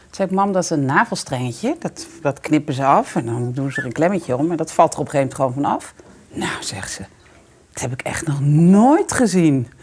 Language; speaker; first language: Dutch; native; Dutch